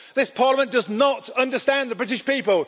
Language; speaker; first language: English; native; English